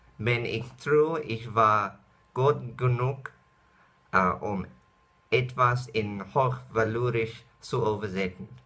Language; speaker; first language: German; non-native, related language; Dutch